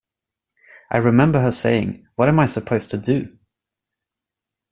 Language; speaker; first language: English; non-native, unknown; Swedish